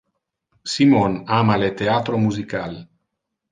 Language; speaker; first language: Interlingua; non-native, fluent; Italian